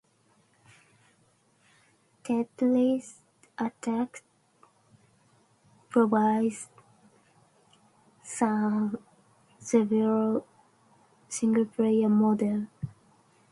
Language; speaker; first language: English; non-native, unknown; Japanese